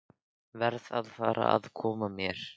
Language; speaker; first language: Icelandic; native; Icelandic